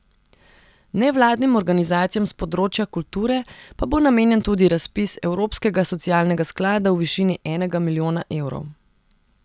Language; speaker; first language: Slovenian; non-native, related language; Serbian